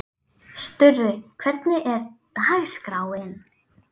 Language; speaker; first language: Icelandic; native; Icelandic